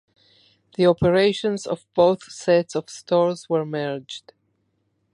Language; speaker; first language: English; non-native, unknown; Spanish